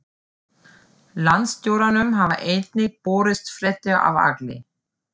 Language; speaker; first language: Icelandic; non-native, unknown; German